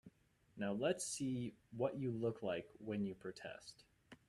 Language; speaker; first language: English; native; English